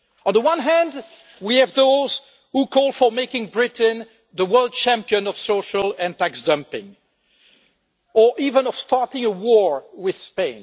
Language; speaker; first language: English; non-native, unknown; French